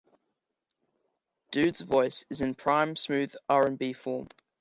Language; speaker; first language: English; native; English